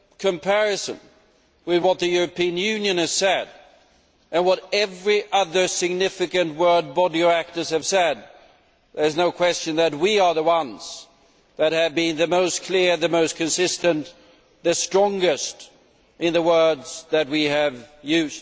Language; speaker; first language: English; non-native, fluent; Swedish